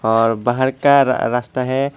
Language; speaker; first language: Hindi; non-native, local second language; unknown